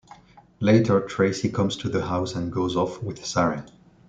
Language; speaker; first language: English; non-native, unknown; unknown